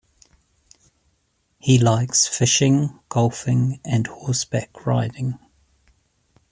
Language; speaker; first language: English; native; English